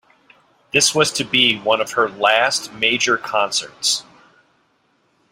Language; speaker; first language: English; native; English